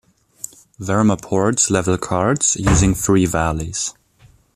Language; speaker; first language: English; non-native, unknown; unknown